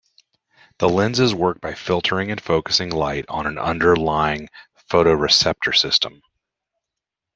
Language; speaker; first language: English; native; English